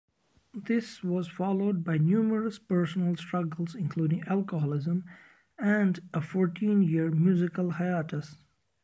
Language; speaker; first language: English; non-native, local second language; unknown